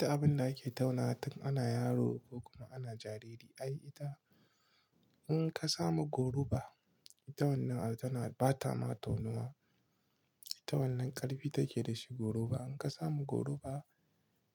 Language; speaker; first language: Hausa; non-native, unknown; Igbo